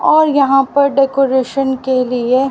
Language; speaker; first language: Hindi; native; Hindi